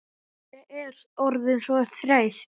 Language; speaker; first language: Icelandic; native; Icelandic